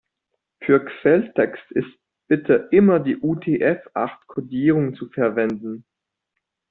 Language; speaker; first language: German; non-native, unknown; French